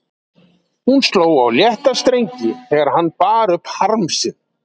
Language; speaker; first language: Icelandic; native; Icelandic